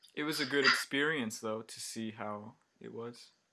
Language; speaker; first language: English; native; English